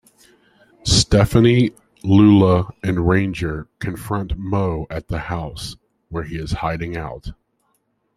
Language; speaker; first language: English; native; English